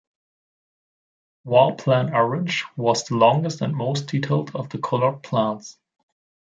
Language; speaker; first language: English; non-native, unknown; German